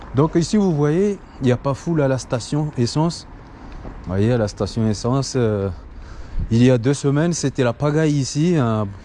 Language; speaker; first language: French; non-native, local second language; Comorian